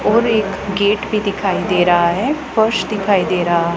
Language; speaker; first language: Hindi; non-native, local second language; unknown